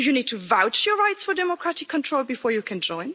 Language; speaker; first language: English; non-native, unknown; German